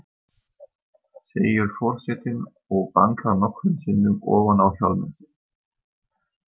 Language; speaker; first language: Icelandic; non-native, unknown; German